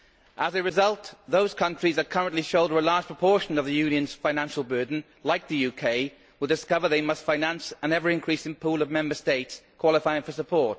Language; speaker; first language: English; native; English